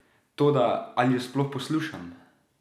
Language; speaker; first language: Slovenian; native; Slovenian